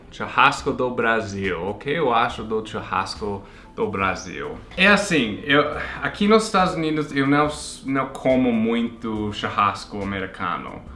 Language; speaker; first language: Portuguese; non-native, fluent; English